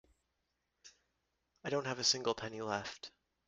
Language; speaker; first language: English; native; English